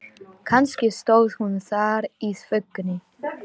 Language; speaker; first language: Icelandic; non-native, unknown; Lithuanian